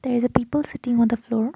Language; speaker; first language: English; non-native, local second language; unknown